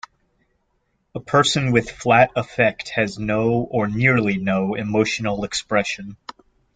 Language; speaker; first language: English; native; English